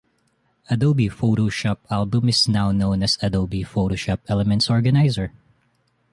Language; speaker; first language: English; non-native, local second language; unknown